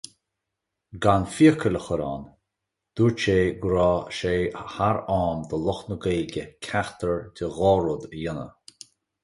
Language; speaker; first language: Irish; native; Irish